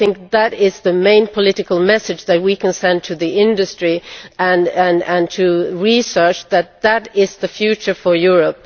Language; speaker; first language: English; non-native, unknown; Swedish